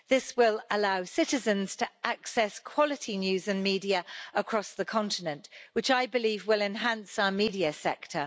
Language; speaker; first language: English; native; English